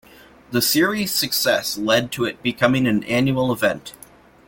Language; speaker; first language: English; native; English